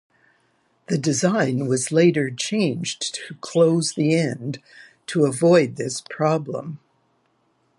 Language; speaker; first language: English; native; English